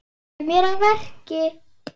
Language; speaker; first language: Icelandic; non-native, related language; Swedish